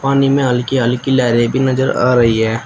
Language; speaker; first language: Hindi; native; Hindi